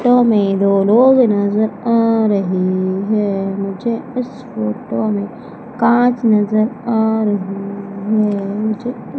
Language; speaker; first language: Hindi; native; Hindi